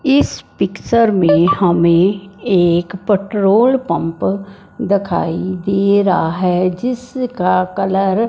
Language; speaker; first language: Hindi; non-native, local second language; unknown